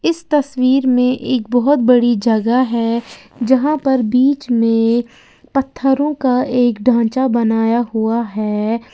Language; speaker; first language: Hindi; native; Hindi